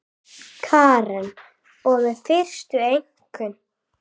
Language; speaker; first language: Icelandic; native; Icelandic